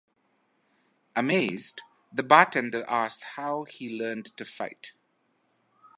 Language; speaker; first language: English; native; English